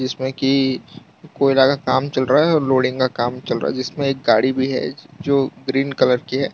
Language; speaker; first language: Hindi; non-native, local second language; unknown